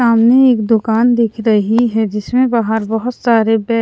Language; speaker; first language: Hindi; non-native, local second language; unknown